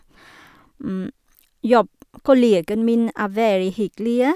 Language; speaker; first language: Norwegian; non-native, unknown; Vietnamese